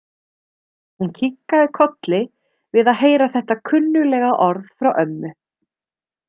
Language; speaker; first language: Icelandic; native; Icelandic